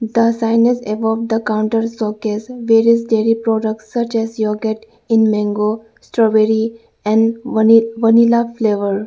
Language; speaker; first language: English; non-native, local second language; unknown